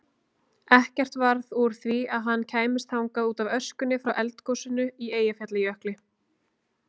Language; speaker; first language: Icelandic; native; Icelandic